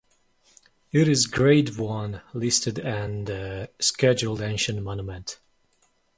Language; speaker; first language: English; non-native, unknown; Mongolian